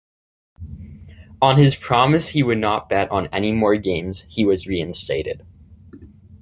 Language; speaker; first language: English; native; English